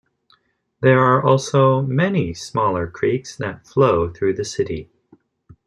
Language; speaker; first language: English; native; English